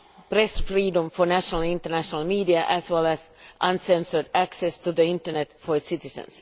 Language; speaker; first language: English; non-native, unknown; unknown